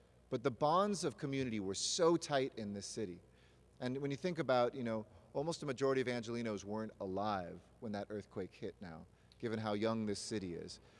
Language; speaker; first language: English; native; English